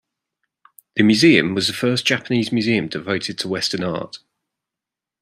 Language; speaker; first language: English; native; English